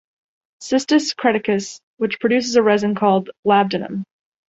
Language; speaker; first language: English; native; English